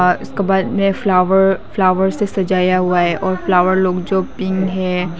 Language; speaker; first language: Hindi; non-native, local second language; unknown